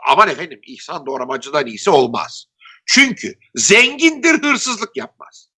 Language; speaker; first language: Turkish; native; Turkish